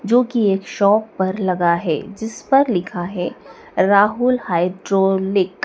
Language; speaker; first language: Hindi; native; Hindi